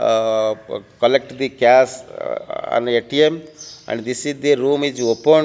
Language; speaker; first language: English; non-native, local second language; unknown